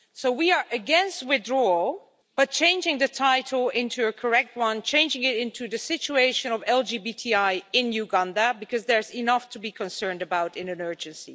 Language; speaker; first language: English; non-native, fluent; Dutch